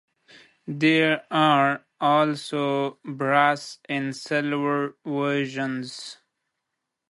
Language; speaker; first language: English; native; English